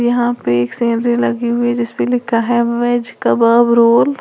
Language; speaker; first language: Hindi; native; Hindi